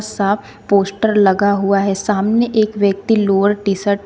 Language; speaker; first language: Hindi; native; Hindi